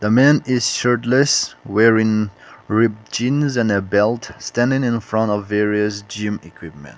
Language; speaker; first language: English; non-native, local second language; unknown